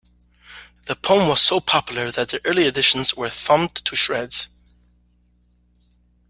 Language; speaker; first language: English; native; English